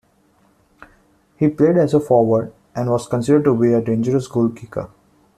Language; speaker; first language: English; non-native, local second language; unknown